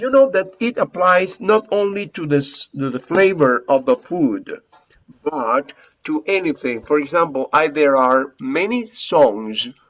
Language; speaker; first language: English; non-native, fluent; Spanish